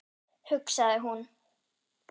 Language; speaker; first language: Icelandic; non-native, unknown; German